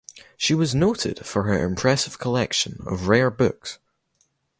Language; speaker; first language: English; native; English